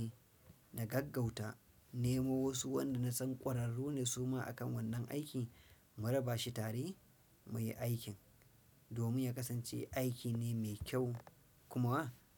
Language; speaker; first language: Hausa; non-native, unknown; Fula